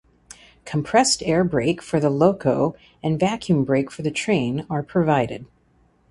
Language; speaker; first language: English; native; English